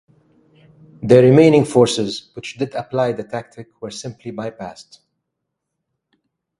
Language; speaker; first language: English; native; English